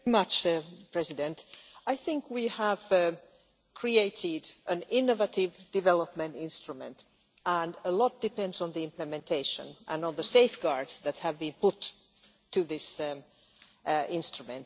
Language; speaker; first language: English; non-native, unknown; Finnish